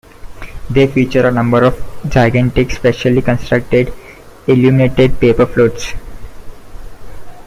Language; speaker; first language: English; non-native, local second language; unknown